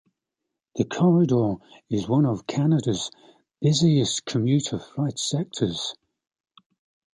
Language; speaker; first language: English; native; English